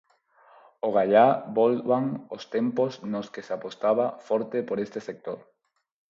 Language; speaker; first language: Galician; non-native, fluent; Spanish